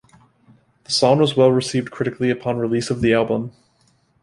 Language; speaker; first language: English; native; English